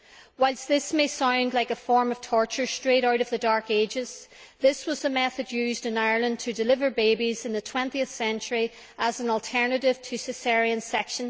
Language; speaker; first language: English; native; English